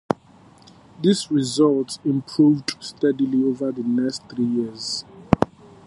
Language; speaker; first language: English; native; English